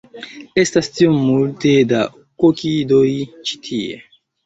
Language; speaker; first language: Esperanto; non-native, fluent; Chinese